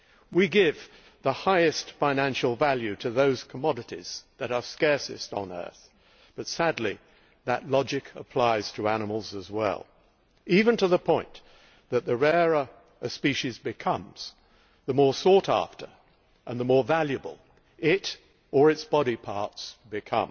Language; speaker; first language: English; native; English